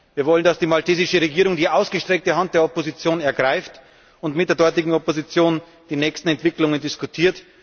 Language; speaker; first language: German; native; German